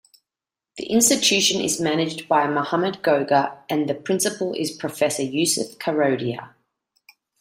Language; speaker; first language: English; native; English